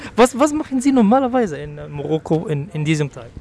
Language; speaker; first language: German; non-native, learner; Arabic